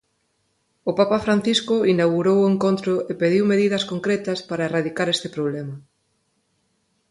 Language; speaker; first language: Galician; non-native, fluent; Spanish